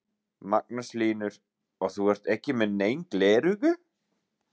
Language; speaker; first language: Icelandic; non-native, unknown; German